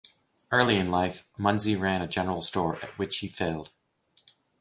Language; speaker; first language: English; native; English